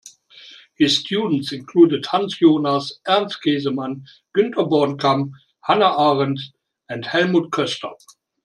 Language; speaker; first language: English; non-native, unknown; German